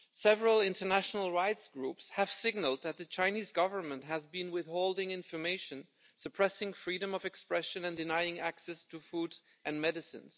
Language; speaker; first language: English; non-native, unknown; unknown